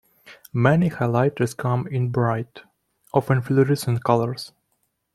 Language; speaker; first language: English; non-native, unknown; Russian